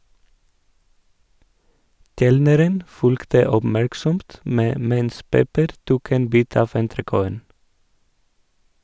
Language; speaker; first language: Norwegian; non-native, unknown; Greek